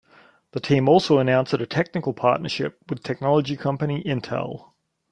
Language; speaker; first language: English; native; English